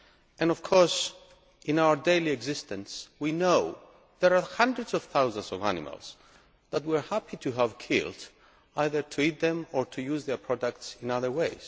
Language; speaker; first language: English; non-native, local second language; Greek